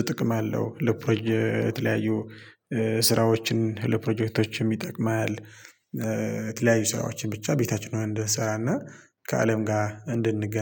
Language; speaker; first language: Amharic; non-native, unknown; Tigrinya